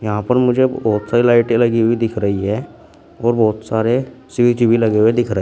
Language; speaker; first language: Hindi; native; Hindi